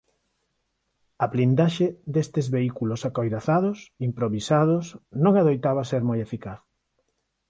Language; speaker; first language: Galician; non-native, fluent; Spanish